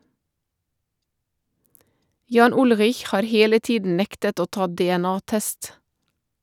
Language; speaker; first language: Norwegian; native; Norwegian